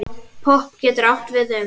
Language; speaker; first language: Icelandic; native; Icelandic